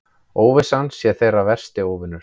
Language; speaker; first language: Icelandic; native; Icelandic